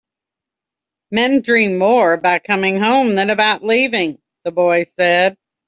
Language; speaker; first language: English; native; English